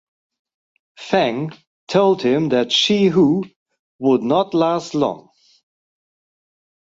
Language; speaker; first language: English; non-native, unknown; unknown